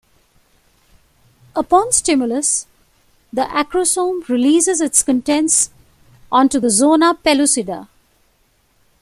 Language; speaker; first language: English; non-native, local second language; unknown